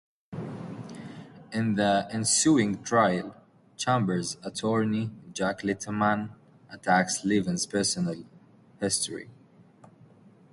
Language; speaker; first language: English; native; English